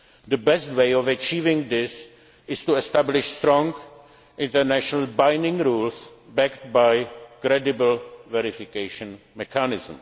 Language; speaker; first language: English; non-native, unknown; Czech